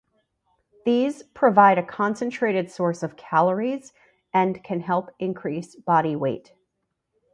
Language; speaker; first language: English; native; English